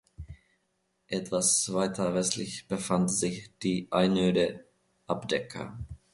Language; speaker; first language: German; non-native, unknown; Finnish